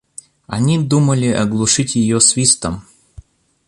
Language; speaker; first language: Russian; native; Russian